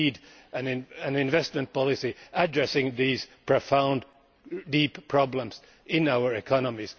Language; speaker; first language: English; non-native, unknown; Finnish